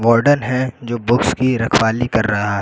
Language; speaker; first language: Hindi; native; Hindi